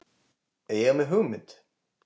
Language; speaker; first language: Icelandic; native; Icelandic